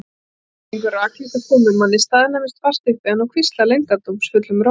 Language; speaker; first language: Icelandic; native; Icelandic